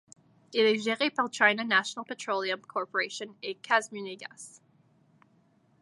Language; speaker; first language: French; native; French